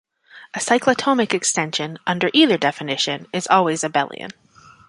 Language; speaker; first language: English; native; English